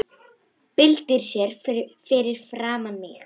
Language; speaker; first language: Icelandic; non-native, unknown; Russian